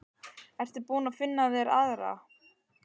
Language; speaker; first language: Icelandic; native; Icelandic